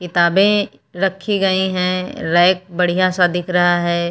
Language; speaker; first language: Hindi; native; Hindi